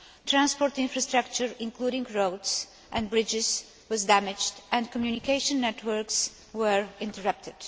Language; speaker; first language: English; non-native, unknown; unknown